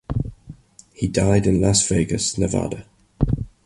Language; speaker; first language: English; native; English